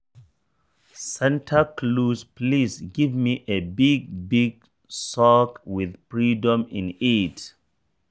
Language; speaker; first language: English; non-native, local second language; Hausa